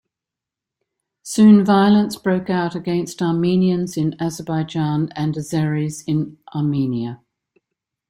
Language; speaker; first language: English; native; English